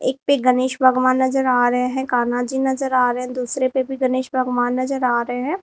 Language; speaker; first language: Hindi; native; Hindi